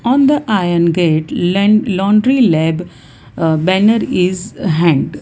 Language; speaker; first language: English; non-native, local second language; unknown